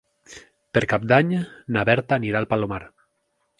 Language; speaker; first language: Catalan; native; Catalan